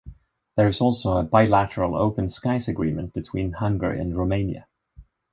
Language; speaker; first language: English; non-native, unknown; Swedish